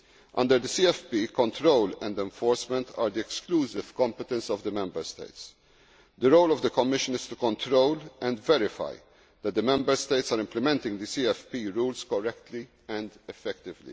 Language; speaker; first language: English; non-native, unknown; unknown